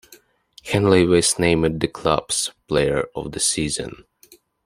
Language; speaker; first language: English; non-native, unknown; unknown